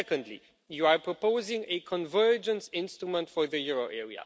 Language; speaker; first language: English; non-native, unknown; Romanian